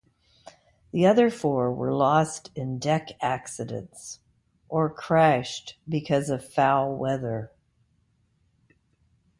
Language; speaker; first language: English; native; English